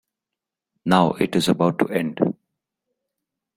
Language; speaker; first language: English; non-native, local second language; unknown